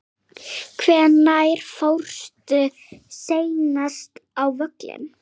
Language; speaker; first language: Icelandic; native; Icelandic